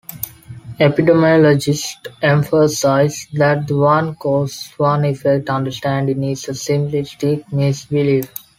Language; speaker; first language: English; non-native, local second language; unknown